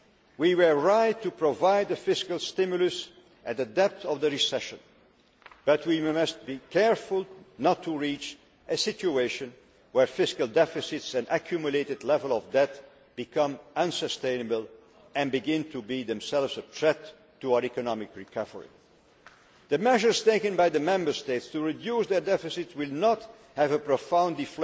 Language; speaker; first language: English; non-native, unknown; Dutch